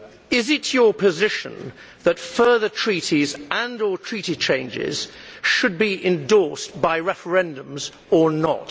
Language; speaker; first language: English; native; English